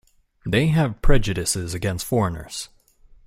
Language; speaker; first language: English; native; English